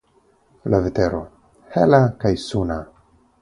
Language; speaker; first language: Esperanto; non-native, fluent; Russian